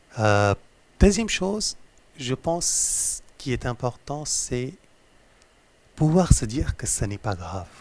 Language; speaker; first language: French; non-native, fluent; Hindi